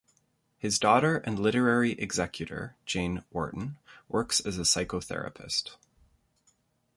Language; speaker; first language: English; native; English